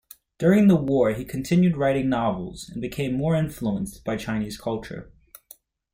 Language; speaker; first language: English; native; English